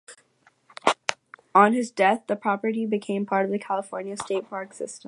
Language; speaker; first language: English; native; English